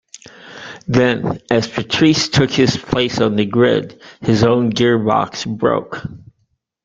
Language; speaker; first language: English; native; English